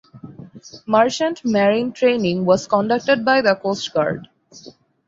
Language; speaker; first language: English; non-native, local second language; Bangla